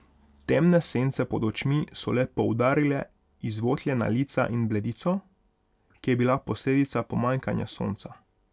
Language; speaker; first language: Slovenian; non-native, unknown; Hungarian